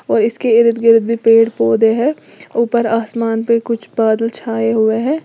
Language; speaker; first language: Hindi; native; Hindi